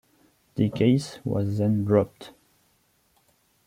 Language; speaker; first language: English; non-native, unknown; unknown